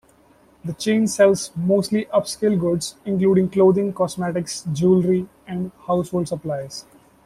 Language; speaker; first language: English; non-native, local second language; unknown